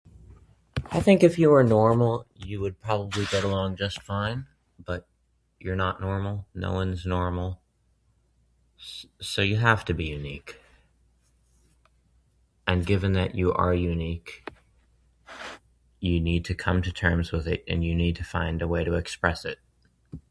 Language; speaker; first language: English; native; English